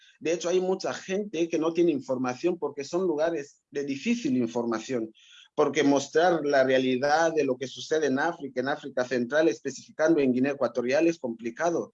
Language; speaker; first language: Spanish; non-native, local second language; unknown